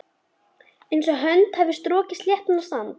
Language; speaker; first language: Icelandic; native; Icelandic